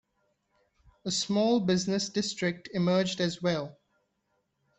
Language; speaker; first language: English; non-native, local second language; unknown